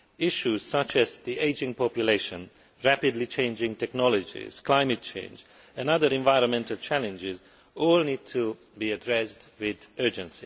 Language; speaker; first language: English; non-native, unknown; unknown